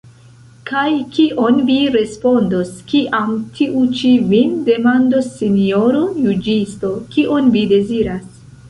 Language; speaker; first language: Esperanto; non-native, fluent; Central Kurdish